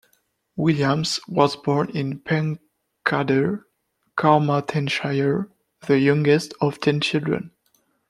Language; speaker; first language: English; non-native, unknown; French